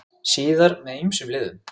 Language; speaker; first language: Icelandic; native; Icelandic